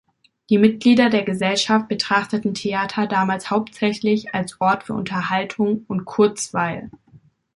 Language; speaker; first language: German; native; German